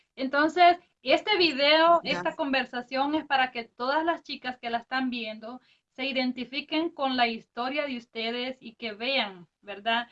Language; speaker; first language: Spanish; native; Spanish